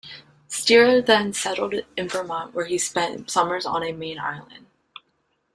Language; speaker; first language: English; native; English